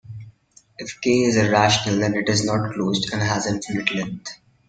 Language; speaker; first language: English; non-native, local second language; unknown